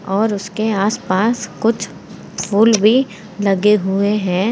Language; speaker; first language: Hindi; native; Hindi